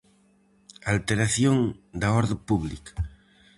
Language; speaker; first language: Galician; native; Galician